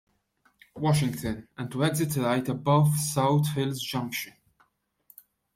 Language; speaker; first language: English; non-native, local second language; Maltese